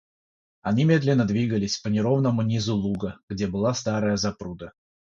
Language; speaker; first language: Russian; non-native, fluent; Georgian